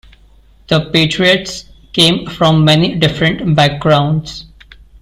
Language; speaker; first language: English; non-native, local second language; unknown